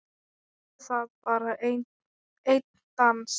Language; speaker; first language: Icelandic; non-native, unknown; Thai